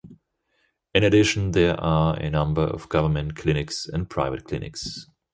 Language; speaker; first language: English; non-native, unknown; German